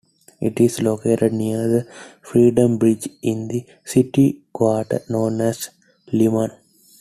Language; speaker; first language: English; non-native, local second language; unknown